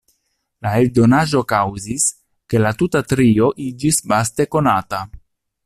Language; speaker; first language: Esperanto; non-native, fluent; Italian